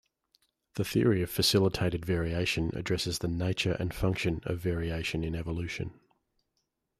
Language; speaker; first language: English; native; English